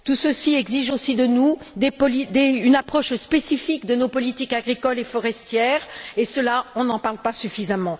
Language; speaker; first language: French; native; French